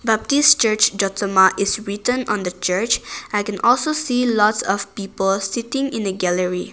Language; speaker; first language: English; non-native, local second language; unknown